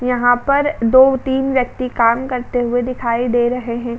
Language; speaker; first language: Hindi; native; Hindi